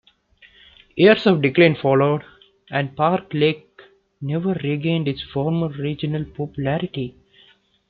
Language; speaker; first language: English; non-native, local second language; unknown